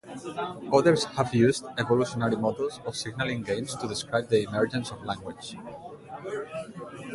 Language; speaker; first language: English; native; English